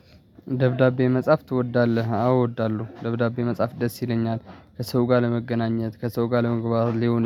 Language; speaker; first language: Amharic; non-native, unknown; Tigrinya